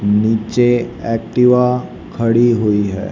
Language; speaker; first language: Hindi; native; Hindi